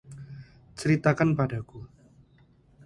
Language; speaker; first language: Indonesian; non-native, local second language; Javanese